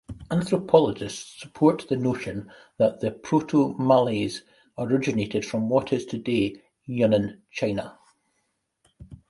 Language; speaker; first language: English; native; English